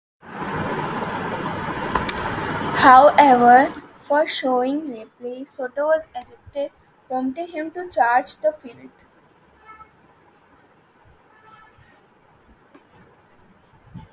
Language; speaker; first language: English; non-native, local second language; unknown